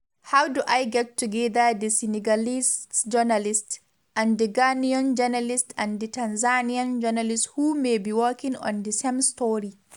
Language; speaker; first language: English; non-native, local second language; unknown